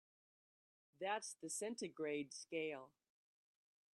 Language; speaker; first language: English; native; English